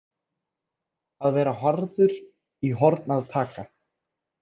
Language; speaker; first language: Icelandic; native; Icelandic